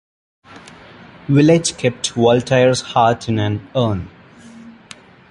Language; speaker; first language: English; non-native, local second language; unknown